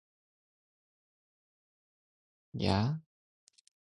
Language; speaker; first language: English; non-native, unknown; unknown